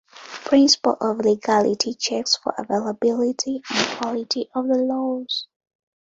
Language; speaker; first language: English; non-native, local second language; Ganda